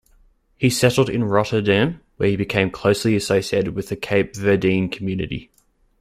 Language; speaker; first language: English; native; English